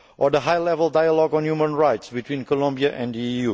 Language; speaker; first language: English; non-native, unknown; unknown